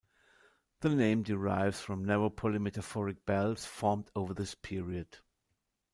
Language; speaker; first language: English; non-native, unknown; German